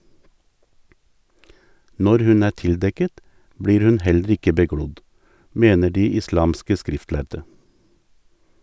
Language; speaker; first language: Norwegian; native; Norwegian